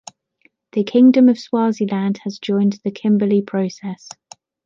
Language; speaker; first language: English; native; English